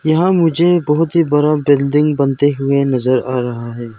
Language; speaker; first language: Hindi; non-native, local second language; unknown